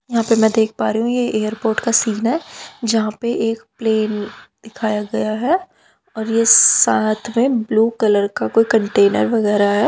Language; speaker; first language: Hindi; native; Hindi